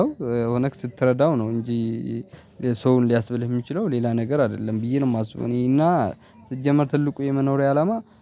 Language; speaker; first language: Amharic; non-native, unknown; Tigrinya